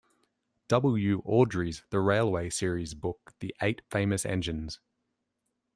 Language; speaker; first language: English; native; English